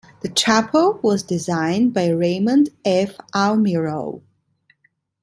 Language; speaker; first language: English; non-native, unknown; Italian